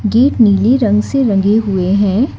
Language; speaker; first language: Hindi; non-native, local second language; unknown